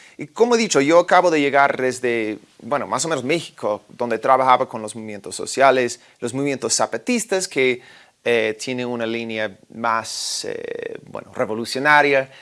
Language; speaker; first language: Spanish; non-native, fluent; English